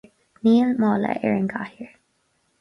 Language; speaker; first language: Irish; non-native, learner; English